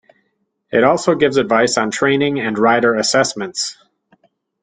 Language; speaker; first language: English; native; English